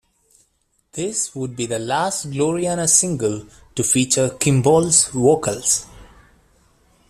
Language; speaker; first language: English; non-native, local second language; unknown